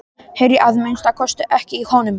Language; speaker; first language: Icelandic; non-native, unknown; Polish